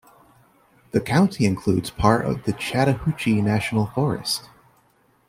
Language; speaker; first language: English; native; English